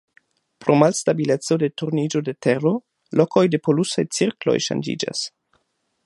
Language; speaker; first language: Esperanto; non-native, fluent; German